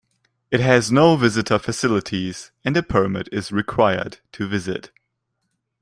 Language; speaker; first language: English; non-native, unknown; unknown